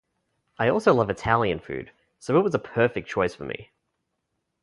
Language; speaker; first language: English; native; English